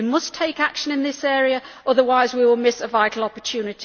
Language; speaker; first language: English; native; English